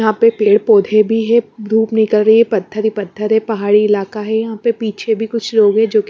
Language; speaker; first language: Hindi; non-native, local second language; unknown